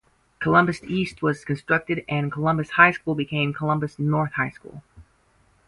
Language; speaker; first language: English; native; English